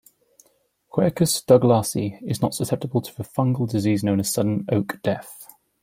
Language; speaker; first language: English; native; English